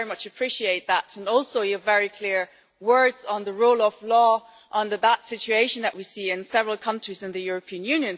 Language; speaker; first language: English; non-native, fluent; German